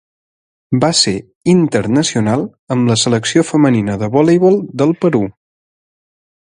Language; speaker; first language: Catalan; native; Catalan